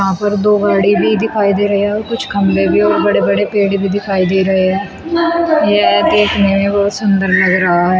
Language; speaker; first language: Hindi; native; Hindi